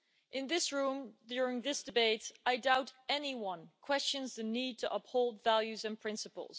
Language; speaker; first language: English; non-native, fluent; Dutch